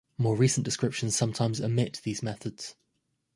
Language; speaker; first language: English; native; English